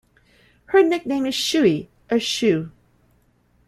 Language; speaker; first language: English; native; English